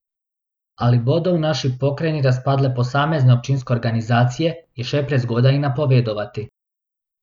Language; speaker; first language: Slovenian; non-native, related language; Bosnian